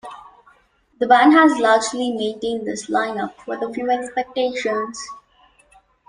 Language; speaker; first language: English; non-native, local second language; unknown